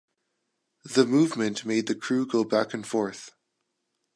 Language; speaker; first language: English; non-native, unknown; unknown